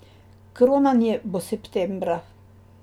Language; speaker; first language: Slovenian; native; Slovenian